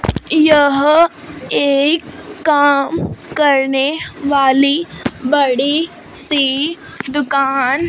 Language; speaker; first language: Hindi; non-native, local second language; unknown